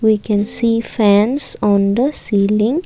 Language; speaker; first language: English; non-native, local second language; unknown